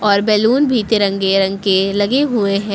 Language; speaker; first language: Hindi; native; Hindi